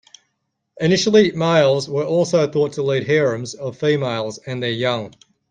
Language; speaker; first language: English; native; English